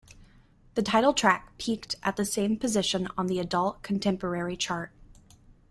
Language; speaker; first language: English; native; English